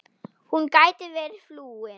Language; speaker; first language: Icelandic; non-native, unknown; German